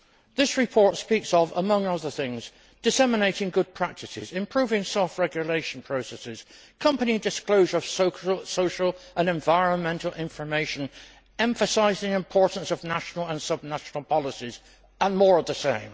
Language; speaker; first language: English; native; English